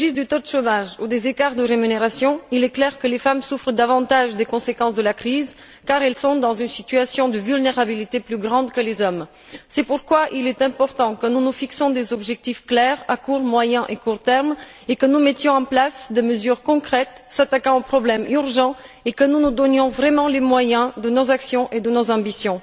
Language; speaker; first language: French; non-native, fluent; Bulgarian